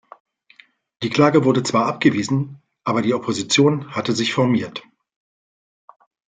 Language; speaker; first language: German; native; German